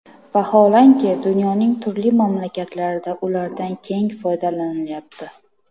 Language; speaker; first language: Uzbek; native; Uzbek